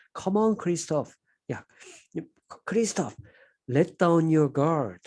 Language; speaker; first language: English; non-native, fluent; Korean